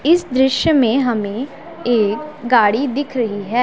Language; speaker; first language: Hindi; non-native, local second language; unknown